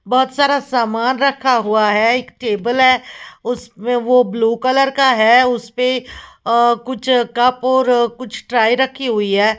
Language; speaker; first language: Hindi; native; Hindi